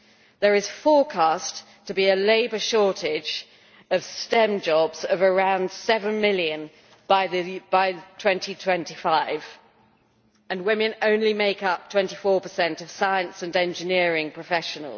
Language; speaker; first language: English; native; English